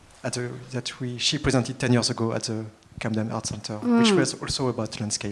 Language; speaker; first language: English; non-native, fluent; French